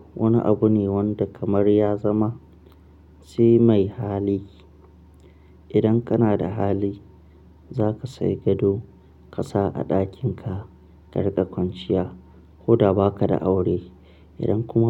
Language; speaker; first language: Hausa; non-native, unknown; Akan